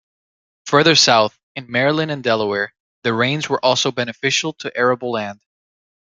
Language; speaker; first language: English; native; English